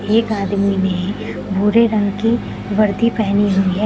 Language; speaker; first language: Hindi; native; Hindi